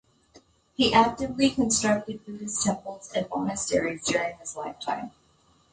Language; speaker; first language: English; native; English